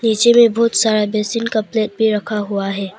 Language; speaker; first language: Hindi; non-native, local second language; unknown